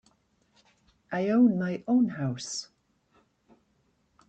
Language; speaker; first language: English; native; English